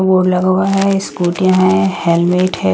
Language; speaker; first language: Hindi; non-native, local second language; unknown